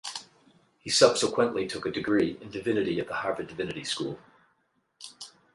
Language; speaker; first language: English; native; English